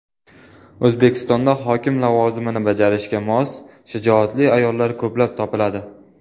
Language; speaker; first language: Uzbek; native; Uzbek